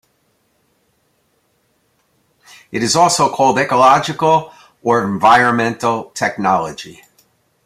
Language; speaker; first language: English; native; English